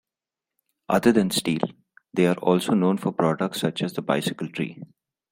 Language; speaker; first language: English; non-native, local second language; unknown